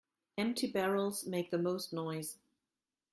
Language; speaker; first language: English; non-native, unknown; German